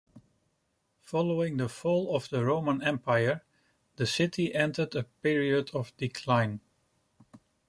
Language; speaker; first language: English; non-native, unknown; Dutch